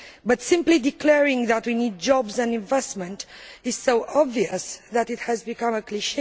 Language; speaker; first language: English; non-native, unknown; Romanian